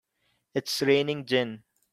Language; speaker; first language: English; non-native, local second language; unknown